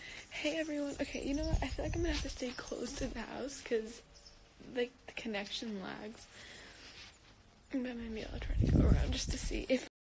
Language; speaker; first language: English; native; English